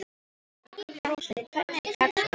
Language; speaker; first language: Icelandic; non-native, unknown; Filipino